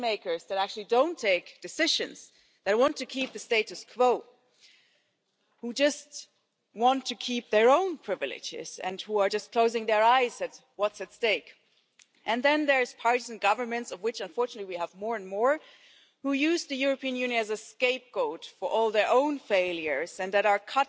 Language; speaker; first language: English; non-native, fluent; German